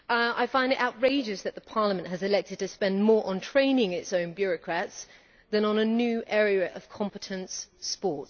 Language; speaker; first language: English; native; English